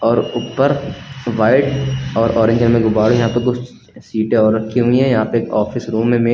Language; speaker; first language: Hindi; native; Hindi